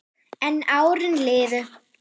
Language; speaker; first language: Icelandic; non-native, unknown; German